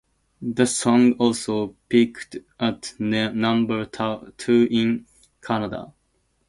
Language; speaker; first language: English; native; English